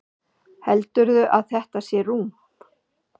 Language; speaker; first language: Icelandic; native; Icelandic